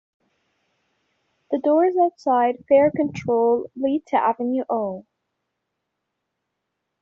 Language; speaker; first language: English; native; English